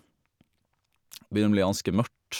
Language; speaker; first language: Norwegian; native; Norwegian